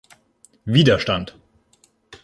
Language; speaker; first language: German; native; German